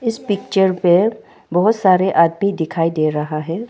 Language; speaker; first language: Hindi; non-native, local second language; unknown